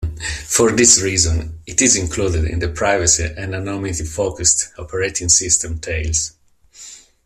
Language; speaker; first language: English; non-native, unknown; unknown